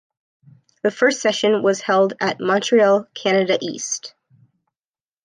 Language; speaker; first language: English; native; English